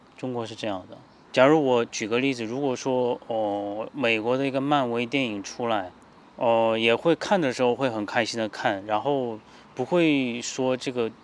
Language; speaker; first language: Chinese; native; Chinese